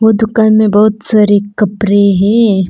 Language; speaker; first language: Hindi; non-native, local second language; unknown